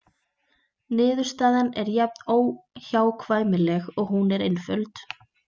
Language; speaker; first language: Icelandic; native; Icelandic